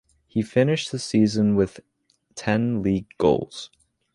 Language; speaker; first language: English; native; English